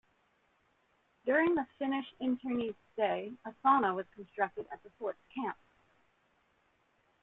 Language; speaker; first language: English; native; English